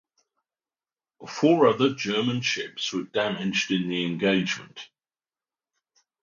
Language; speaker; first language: English; native; English